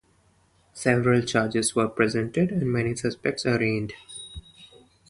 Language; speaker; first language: English; non-native, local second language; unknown